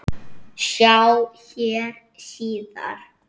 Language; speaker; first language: Icelandic; native; Icelandic